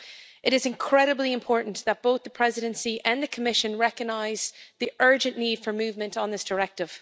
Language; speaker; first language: English; native; English